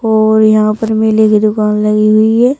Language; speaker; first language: Hindi; native; Hindi